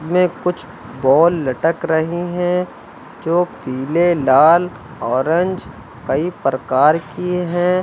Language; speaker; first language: Hindi; native; Hindi